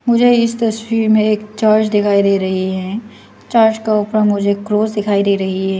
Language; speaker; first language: Hindi; non-native, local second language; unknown